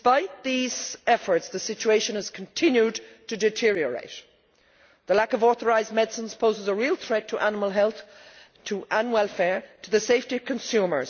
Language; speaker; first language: English; native; English